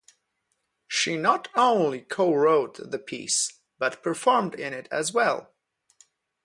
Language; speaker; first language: English; non-native, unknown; Polish